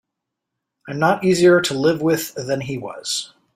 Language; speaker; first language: English; native; English